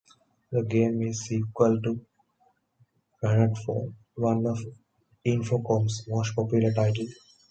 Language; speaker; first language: English; non-native, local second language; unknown